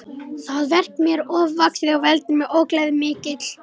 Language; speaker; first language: Icelandic; non-native, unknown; Romanian